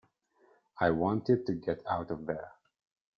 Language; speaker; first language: English; non-native, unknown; Italian